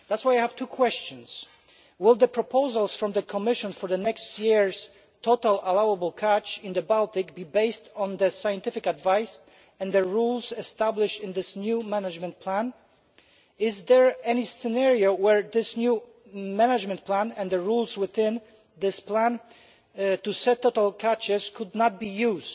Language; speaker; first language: English; non-native, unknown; Polish